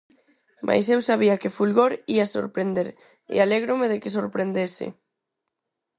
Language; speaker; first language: Galician; non-native, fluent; Spanish